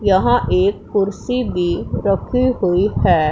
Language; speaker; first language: Hindi; non-native, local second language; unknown